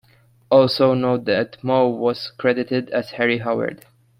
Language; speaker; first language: English; non-native, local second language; Maltese